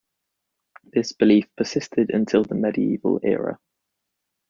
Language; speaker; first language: English; native; English